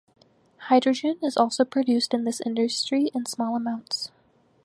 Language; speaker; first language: English; native; English